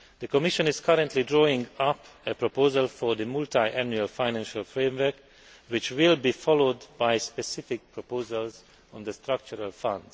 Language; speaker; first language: English; non-native, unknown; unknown